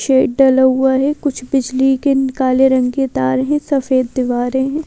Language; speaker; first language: Hindi; native; Hindi